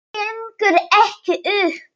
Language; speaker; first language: Icelandic; non-native, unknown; Polish